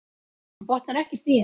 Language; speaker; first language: Icelandic; native; Icelandic